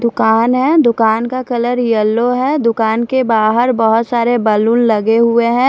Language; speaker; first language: Hindi; non-native, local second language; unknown